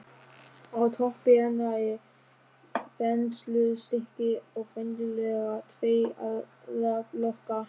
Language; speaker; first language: Icelandic; non-native, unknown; German